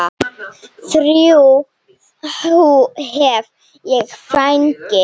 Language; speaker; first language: Icelandic; non-native, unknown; Slovenian